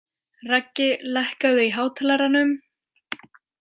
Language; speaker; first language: Icelandic; non-native, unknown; French